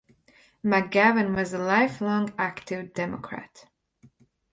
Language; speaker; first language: English; non-native, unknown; Latvian